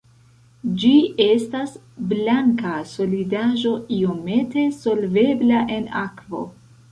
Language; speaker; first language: Esperanto; non-native, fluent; Central Kurdish